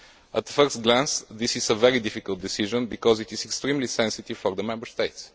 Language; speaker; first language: English; non-native, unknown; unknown